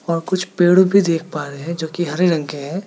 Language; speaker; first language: Hindi; non-native, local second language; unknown